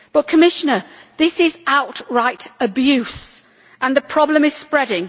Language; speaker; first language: English; native; English